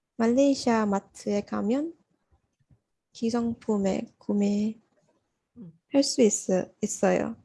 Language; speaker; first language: Korean; non-native, learner; Malay